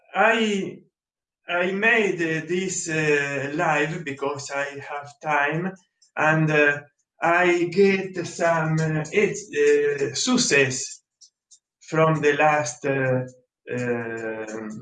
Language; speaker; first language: English; non-native, learner; Italian